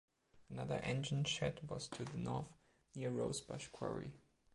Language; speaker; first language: English; non-native, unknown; German